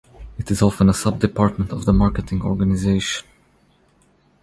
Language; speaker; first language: English; non-native, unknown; Croatian